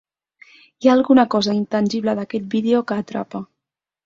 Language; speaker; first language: Catalan; native; Catalan